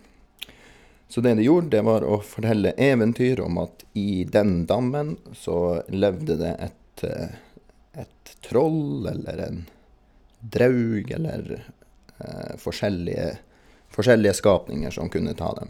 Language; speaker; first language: Norwegian; native; Norwegian